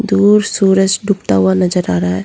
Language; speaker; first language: Hindi; non-native, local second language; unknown